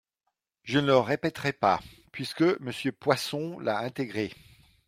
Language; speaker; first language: French; non-native, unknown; Dutch